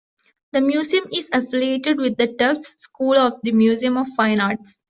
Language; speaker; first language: English; non-native, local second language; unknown